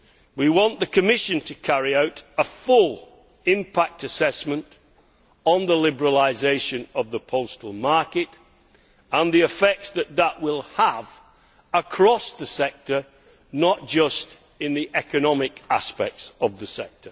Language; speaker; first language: English; native; English